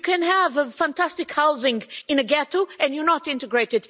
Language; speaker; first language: English; non-native, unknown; Portuguese